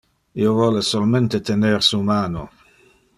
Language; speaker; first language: Interlingua; non-native, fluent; Dutch